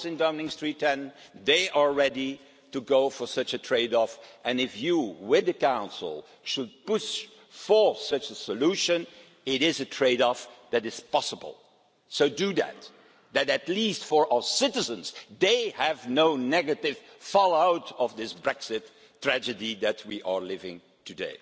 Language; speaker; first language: English; non-native, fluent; Dutch